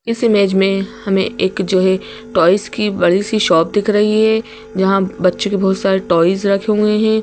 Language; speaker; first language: Hindi; native; Hindi